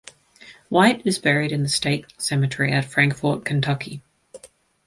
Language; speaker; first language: English; native; English